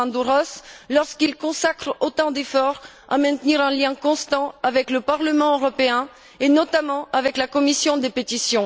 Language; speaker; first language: French; non-native, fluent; Bulgarian